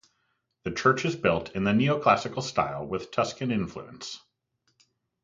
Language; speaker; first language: English; native; English